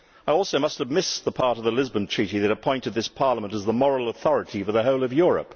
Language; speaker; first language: English; native; English